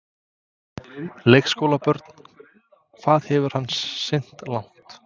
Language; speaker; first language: Icelandic; non-native, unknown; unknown